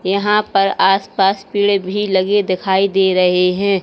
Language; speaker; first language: Hindi; native; Hindi